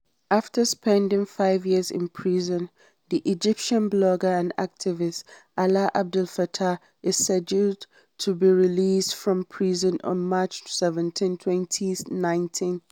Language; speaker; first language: English; non-native, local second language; Hausa